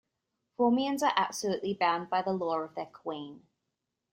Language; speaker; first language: English; native; English